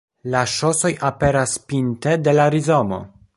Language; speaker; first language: Esperanto; non-native, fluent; Polish